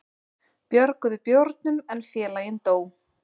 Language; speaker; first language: Icelandic; native; Icelandic